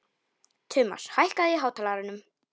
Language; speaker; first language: Icelandic; non-native, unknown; Polish